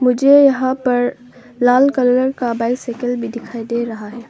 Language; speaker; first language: Hindi; non-native, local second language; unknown